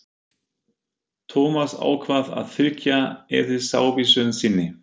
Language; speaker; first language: Icelandic; non-native, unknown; German